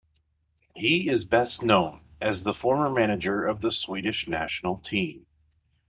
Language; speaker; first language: English; native; English